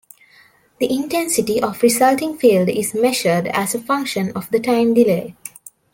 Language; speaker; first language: English; non-native, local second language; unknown